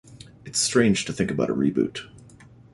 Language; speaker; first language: English; native; English